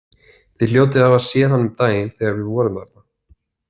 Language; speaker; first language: Icelandic; native; Icelandic